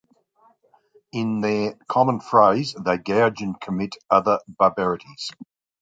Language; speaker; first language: English; native; English